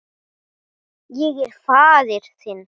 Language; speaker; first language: Icelandic; non-native, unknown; Portuguese